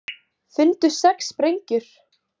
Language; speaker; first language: Icelandic; native; Icelandic